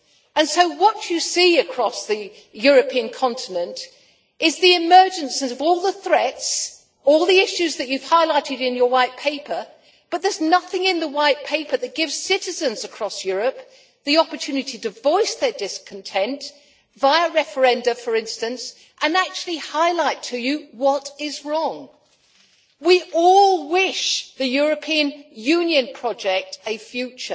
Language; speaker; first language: English; native; English